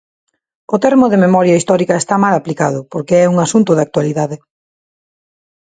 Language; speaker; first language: Galician; non-native, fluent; Spanish